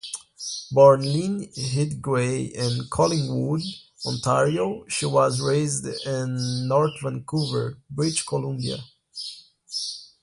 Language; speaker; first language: English; non-native, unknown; Portuguese